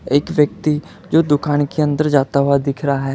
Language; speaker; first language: Hindi; non-native, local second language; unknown